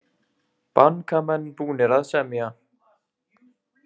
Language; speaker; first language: Icelandic; native; Icelandic